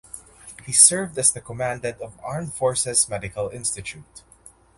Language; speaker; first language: English; non-native, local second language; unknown